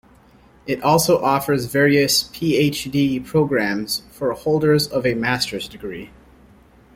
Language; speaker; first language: English; native; English